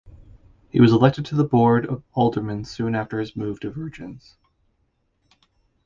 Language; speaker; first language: English; native; English